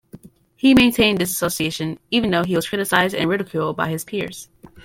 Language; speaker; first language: English; native; English